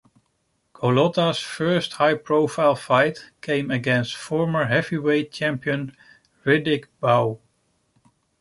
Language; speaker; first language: English; non-native, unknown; Dutch